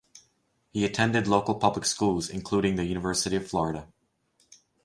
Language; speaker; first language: English; native; English